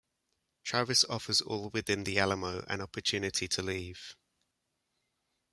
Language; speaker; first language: English; native; English